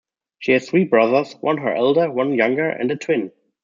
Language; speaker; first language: English; non-native, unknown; German